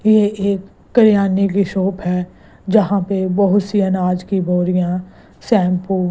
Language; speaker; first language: Hindi; non-native, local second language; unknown